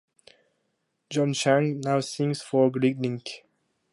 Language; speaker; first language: English; non-native, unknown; French